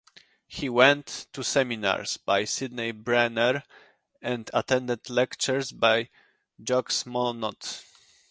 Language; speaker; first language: English; non-native, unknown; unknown